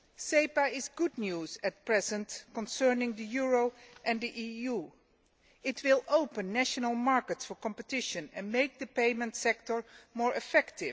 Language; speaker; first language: English; non-native, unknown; Dutch